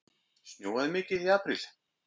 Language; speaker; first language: Icelandic; native; Icelandic